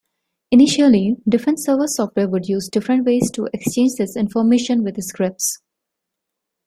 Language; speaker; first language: English; non-native, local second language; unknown